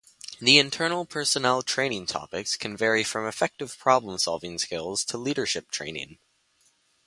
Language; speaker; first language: English; native; English